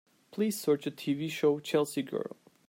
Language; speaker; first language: English; non-native, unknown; Turkish